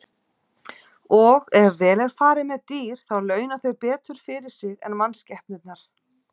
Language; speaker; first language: Icelandic; native; Icelandic